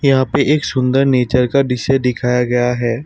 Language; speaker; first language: Hindi; non-native, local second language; Assamese